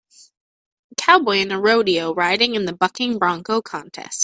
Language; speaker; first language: English; native; English